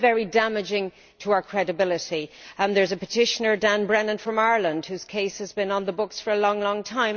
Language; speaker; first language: English; native; English